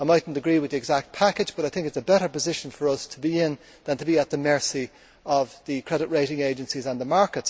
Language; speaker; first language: English; native; English